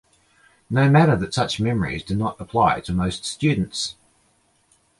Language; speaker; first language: English; native; English